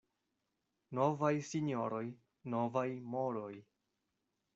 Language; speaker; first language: Esperanto; non-native, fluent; Spanish